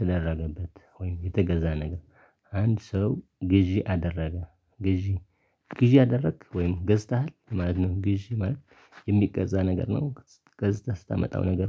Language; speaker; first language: Amharic; non-native, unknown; Tigrinya